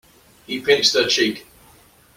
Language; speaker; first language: English; native; English